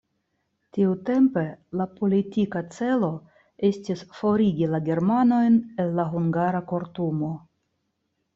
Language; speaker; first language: Esperanto; non-native, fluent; Russian